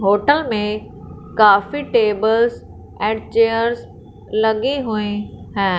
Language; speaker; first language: Hindi; non-native, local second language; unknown